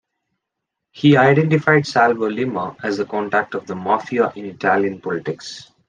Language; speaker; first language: English; non-native, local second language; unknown